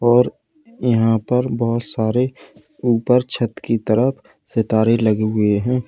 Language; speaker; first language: Hindi; native; Hindi